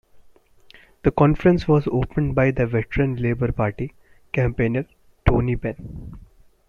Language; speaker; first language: English; non-native, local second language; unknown